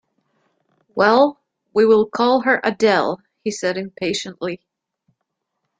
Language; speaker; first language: English; non-native, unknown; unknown